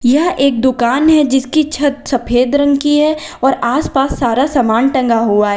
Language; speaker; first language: Hindi; native; Hindi